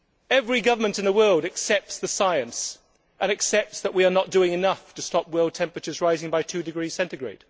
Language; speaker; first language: English; native; English